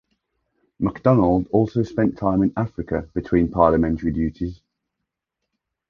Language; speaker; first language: English; native; English